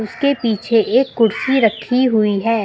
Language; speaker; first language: Hindi; native; Hindi